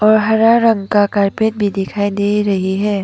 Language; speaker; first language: Hindi; non-native, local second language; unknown